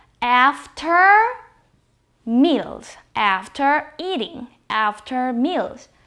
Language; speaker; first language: English; non-native, fluent; Korean